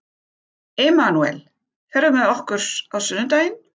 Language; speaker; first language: Icelandic; non-native, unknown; German